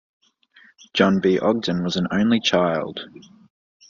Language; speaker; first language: English; native; English